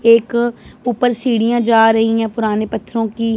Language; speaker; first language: Hindi; non-native, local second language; Punjabi